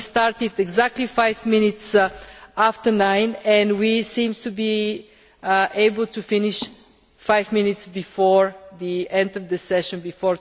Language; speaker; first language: English; non-native, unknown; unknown